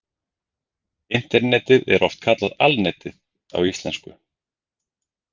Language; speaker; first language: Icelandic; native; Icelandic